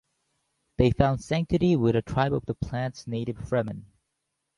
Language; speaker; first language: English; native; English